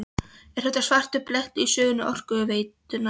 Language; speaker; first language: Icelandic; non-native, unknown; Polish